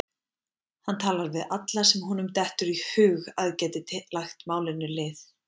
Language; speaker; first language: Icelandic; native; Icelandic